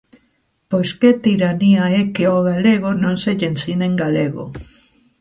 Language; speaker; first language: Galician; native; Galician